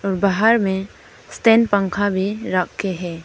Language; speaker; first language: Hindi; non-native, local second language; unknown